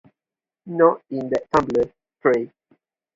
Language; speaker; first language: English; non-native, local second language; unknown